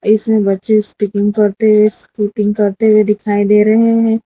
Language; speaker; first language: Hindi; non-native, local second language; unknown